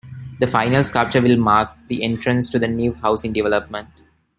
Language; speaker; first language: English; non-native, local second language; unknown